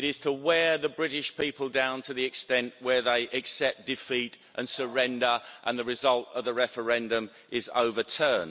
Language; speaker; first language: English; native; English